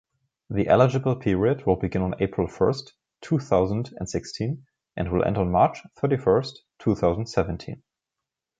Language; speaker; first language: English; non-native, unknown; German